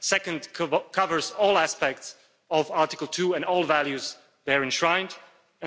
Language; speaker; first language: English; non-native, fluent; Slovak